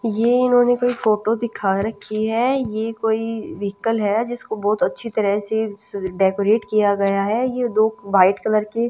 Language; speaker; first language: Hindi; non-native, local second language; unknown